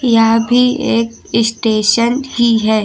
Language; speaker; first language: Hindi; native; Hindi